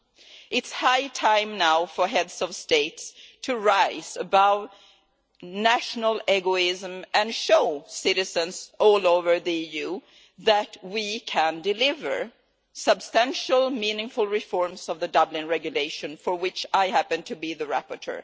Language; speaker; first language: English; non-native, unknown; Swedish